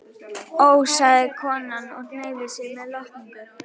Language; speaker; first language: Icelandic; native; Icelandic